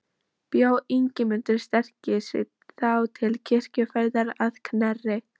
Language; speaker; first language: Icelandic; non-native, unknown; Polish